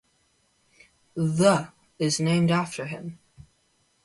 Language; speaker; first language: English; native; English